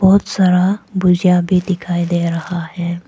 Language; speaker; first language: Hindi; non-native, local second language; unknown